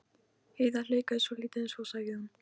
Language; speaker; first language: Icelandic; non-native, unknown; Polish